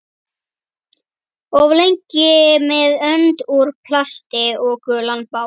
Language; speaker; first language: Icelandic; native; Icelandic